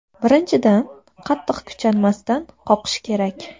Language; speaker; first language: Uzbek; native; Uzbek